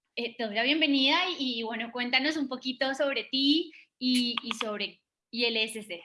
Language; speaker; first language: Spanish; native; Spanish